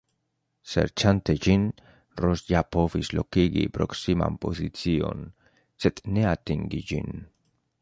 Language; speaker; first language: Esperanto; non-native, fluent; Spanish